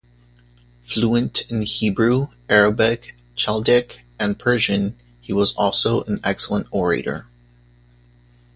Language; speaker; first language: English; native; English